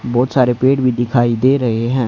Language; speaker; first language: Hindi; native; Hindi